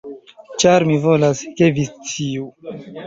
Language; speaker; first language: Esperanto; non-native, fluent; Chinese